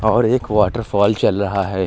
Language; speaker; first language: Hindi; native; Hindi